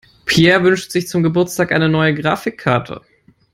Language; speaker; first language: English; non-native, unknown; German